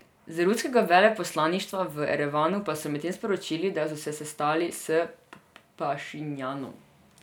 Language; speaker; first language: Slovenian; non-native, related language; Serbian